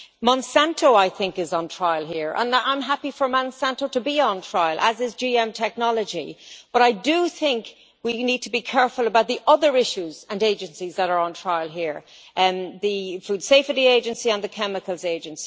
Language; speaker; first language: English; native; English